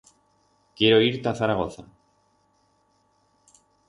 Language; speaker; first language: Aragonese; non-native, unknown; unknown